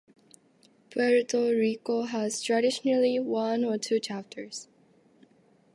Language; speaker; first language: English; non-native, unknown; Japanese